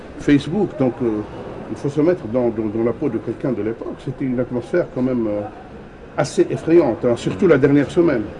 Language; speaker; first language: French; non-native, local second language; Arabic